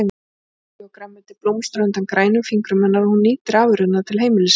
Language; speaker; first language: Icelandic; native; Icelandic